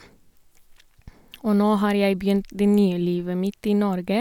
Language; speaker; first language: Norwegian; non-native, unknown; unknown